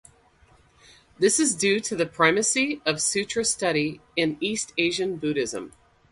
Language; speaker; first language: English; native; English